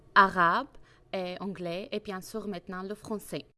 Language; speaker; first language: French; non-native, learner; Arabic